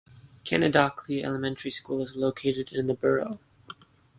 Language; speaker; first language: English; native; English